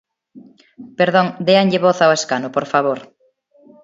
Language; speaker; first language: Galician; non-native, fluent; Spanish